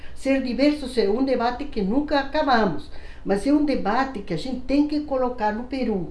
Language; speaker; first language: Portuguese; non-native, fluent; Spanish